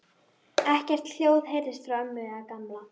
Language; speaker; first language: Icelandic; native; Icelandic